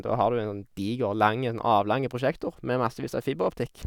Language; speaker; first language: Norwegian; native; Norwegian